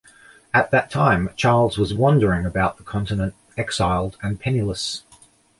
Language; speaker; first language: English; native; English